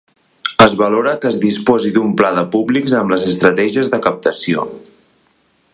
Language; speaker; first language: Catalan; non-native, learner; Spanish